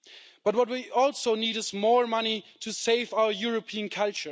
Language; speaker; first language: English; non-native, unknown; German